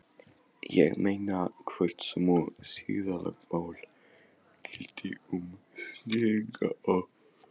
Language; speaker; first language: Icelandic; non-native, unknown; Polish